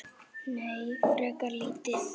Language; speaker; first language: Icelandic; native; Icelandic